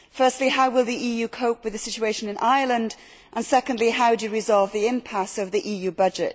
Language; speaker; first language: English; native; English